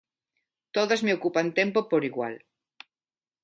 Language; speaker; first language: Galician; non-native, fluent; Spanish